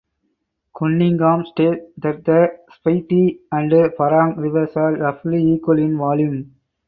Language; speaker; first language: English; non-native, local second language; Tamil